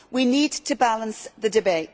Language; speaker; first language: English; native; English